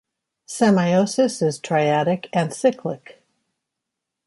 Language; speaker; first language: English; native; English